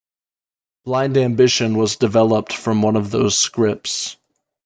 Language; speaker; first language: English; native; English